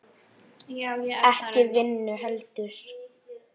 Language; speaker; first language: Icelandic; native; Icelandic